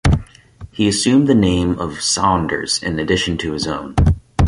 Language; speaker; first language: English; native; English